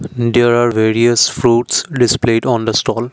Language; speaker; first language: English; non-native, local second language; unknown